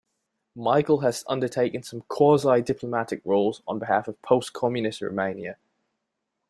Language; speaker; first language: English; native; English